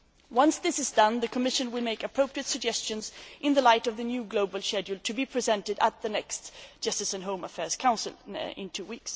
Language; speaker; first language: English; non-native, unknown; Swedish